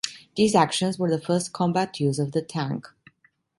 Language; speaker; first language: English; non-native, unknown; Italian